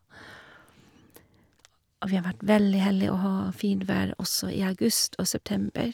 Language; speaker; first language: Norwegian; non-native, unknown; English